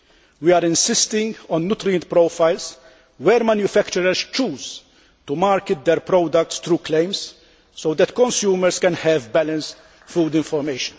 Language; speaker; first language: English; non-native, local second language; Maltese